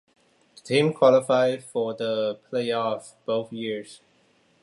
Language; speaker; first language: English; non-native, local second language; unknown